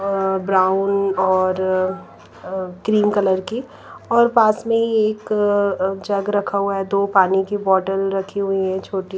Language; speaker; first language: Hindi; non-native, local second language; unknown